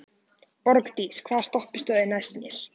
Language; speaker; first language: Icelandic; native; Icelandic